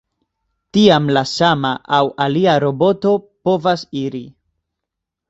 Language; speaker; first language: Esperanto; non-native, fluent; Spanish